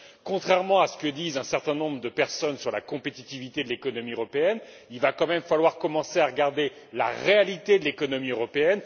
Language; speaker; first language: French; native; French